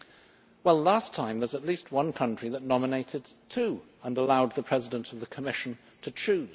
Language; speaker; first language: English; native; English